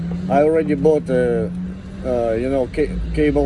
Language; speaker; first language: English; non-native, learner; Russian